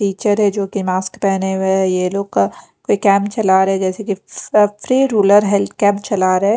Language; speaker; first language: Hindi; non-native, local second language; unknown